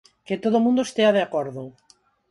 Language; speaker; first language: Galician; non-native, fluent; Spanish